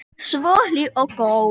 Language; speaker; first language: Icelandic; native; Icelandic